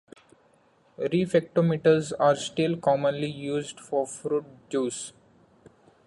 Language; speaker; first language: English; non-native, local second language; Marathi